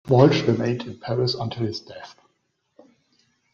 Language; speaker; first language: English; non-native, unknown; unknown